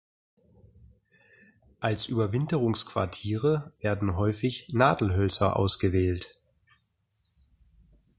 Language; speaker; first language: German; native; German